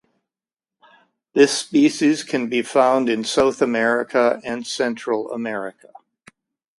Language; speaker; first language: English; native; English